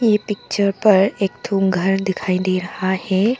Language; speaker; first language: Hindi; early bilingual, other home language; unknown